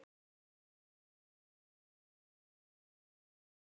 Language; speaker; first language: Icelandic; non-native, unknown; Lithuanian